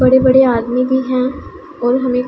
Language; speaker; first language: Hindi; non-native, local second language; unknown